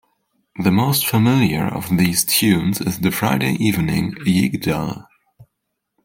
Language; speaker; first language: English; non-native, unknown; German